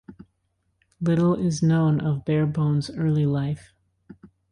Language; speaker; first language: English; native; English